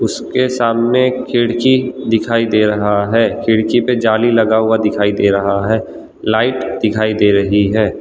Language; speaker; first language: Hindi; non-native, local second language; Gujarati